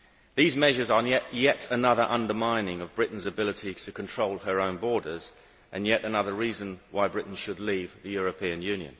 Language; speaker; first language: English; native; English